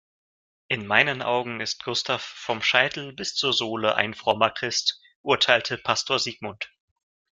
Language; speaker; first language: German; non-native, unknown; Russian